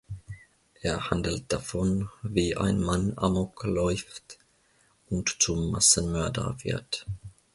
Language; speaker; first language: German; non-native, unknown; Finnish